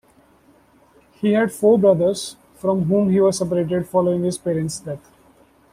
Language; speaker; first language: English; non-native, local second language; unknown